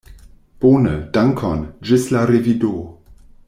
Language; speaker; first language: Esperanto; non-native, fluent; German